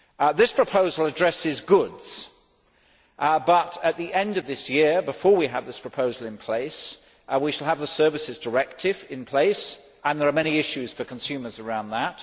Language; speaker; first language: English; native; English